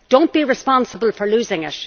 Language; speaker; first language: English; native; English